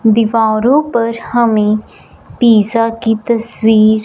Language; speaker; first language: Hindi; non-native, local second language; Punjabi